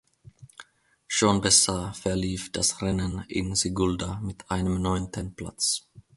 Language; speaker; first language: German; non-native, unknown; Finnish